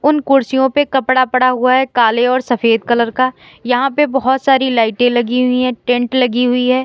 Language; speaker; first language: Hindi; native; Hindi